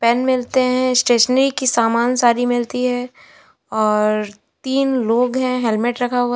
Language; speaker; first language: Hindi; native; Hindi